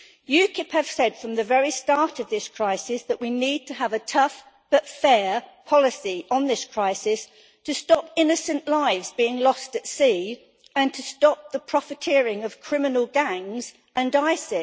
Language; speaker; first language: English; native; English